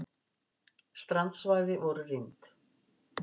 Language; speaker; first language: Icelandic; native; Icelandic